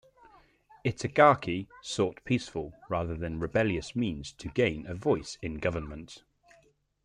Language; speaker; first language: English; native; English